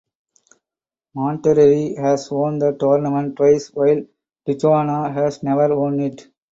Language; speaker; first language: English; non-native, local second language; Tamil